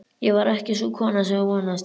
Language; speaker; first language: Icelandic; native; Icelandic